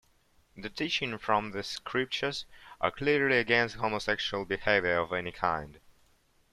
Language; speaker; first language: English; non-native, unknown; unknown